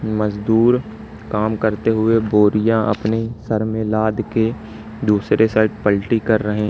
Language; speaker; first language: Hindi; native; Hindi